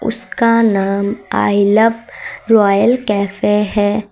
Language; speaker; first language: Hindi; native; Hindi